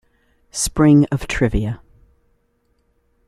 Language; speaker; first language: English; native; English